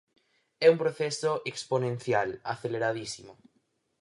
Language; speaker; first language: Galician; native; Galician